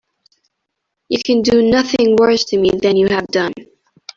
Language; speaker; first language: English; non-native, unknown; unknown